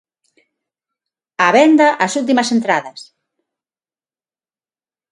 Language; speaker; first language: Galician; non-native, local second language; Spanish